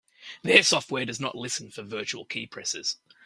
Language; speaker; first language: English; native; English